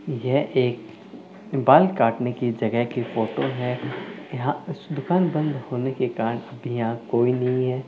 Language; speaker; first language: Hindi; non-native, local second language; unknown